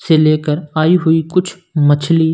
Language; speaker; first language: Hindi; non-native, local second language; Punjabi